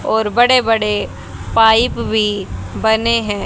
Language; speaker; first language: Hindi; native; Hindi